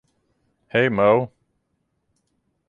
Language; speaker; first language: English; native; English